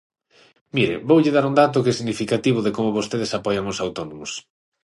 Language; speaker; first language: Galician; non-native, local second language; Spanish